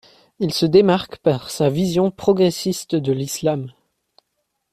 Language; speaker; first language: French; native; French